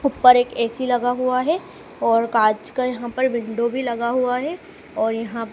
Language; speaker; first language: Hindi; native; Hindi